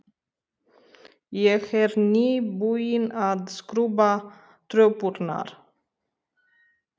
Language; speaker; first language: Icelandic; non-native, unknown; Romanian